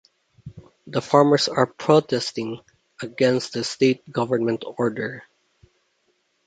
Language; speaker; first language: English; non-native, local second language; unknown